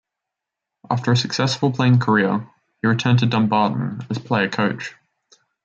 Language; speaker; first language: English; native; English